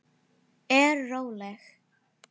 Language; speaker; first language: Icelandic; non-native, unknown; Filipino